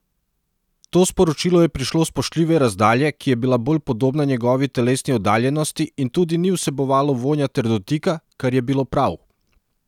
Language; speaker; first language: Slovenian; non-native, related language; Serbian